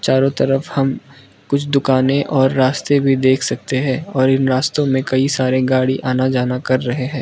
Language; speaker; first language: Hindi; non-native, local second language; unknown